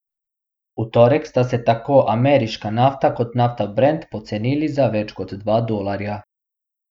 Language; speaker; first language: Slovenian; non-native, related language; Bosnian